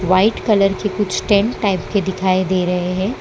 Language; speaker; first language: Hindi; non-native, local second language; Gujarati